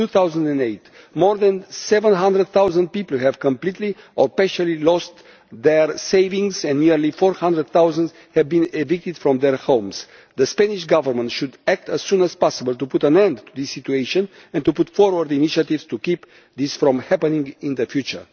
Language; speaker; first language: English; non-native, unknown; Romanian